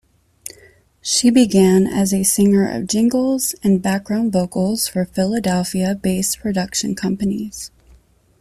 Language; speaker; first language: English; native; English